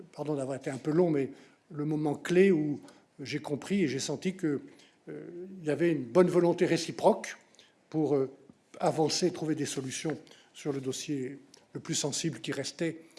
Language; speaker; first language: French; native; French